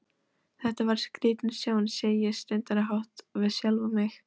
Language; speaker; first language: Icelandic; non-native, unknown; Polish